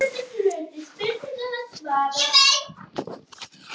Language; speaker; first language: Icelandic; native; Icelandic